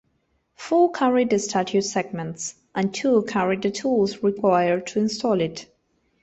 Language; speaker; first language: English; non-native, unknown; Spanish